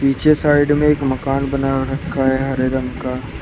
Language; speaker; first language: Hindi; native; Hindi